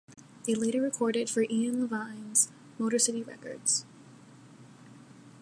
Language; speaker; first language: English; native; English